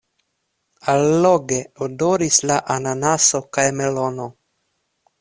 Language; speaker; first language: Esperanto; non-native, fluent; Russian